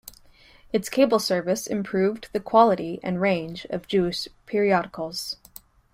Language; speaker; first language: English; native; English